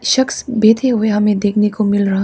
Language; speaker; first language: Hindi; early bilingual, other home language; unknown